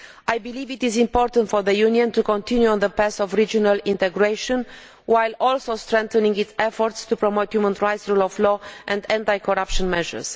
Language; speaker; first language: English; non-native, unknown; Romanian